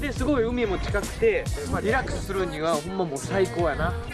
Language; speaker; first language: Japanese; native; Japanese